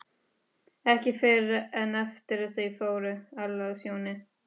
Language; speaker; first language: Icelandic; non-native, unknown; Spanish